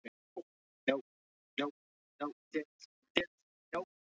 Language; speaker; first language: Icelandic; non-native, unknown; English